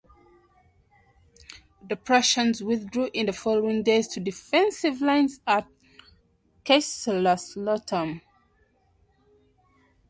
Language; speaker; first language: English; native; English